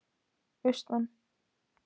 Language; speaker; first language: Icelandic; native; Icelandic